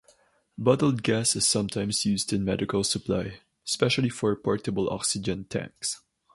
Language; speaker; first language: English; non-native, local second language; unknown